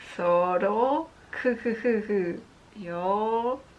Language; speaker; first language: Korean; non-native, learner; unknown